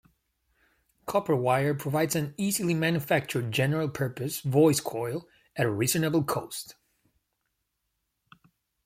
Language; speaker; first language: English; native; English